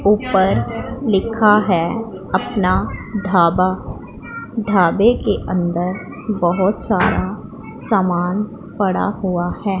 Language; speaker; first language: Hindi; non-native, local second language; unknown